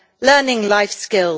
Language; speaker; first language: English; native; English